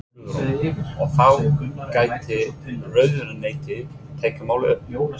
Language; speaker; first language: Icelandic; non-native, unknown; English